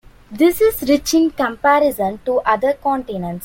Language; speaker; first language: English; non-native, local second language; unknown